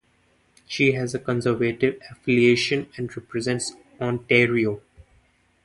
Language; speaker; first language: English; non-native, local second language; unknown